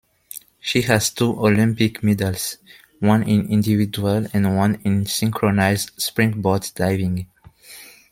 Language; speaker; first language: English; non-native, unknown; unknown